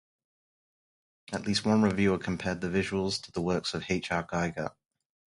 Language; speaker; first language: English; native; English